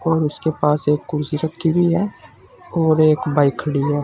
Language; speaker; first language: Hindi; native; Hindi